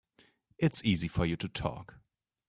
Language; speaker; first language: English; non-native, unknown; German